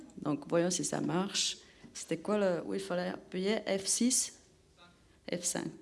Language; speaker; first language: French; non-native, fluent; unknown